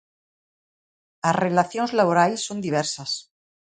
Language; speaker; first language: Galician; native; Galician